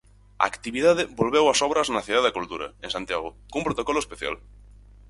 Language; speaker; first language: Galician; native; Galician